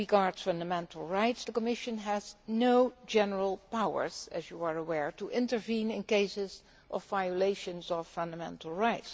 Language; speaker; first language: English; non-native, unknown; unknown